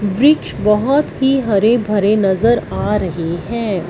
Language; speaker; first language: Hindi; non-native, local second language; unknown